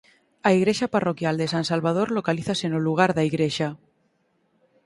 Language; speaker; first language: Galician; native; Galician